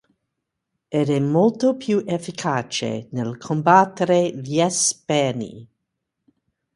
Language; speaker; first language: Italian; non-native, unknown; English